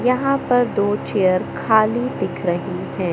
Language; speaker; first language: Hindi; native; Hindi